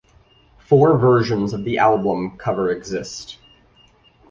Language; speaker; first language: English; native; English